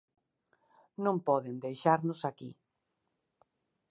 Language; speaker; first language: Galician; native; Galician